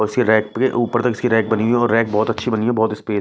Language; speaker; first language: Hindi; non-native, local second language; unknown